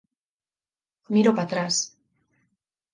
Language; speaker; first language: Galician; native; Galician